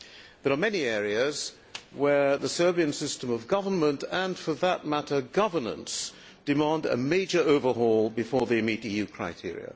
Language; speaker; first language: English; non-native, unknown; Hungarian